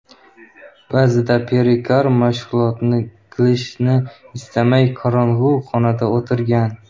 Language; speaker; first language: Uzbek; native; Uzbek